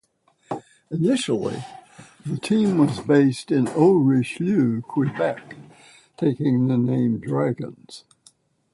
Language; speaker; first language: English; native; English